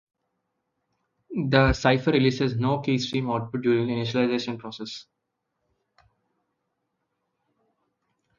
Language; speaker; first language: English; non-native, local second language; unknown